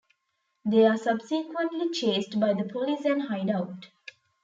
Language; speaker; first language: English; non-native, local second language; Tamil